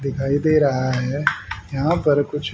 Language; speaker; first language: Hindi; native; Hindi